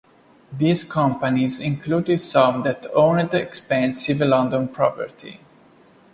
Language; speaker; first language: English; non-native, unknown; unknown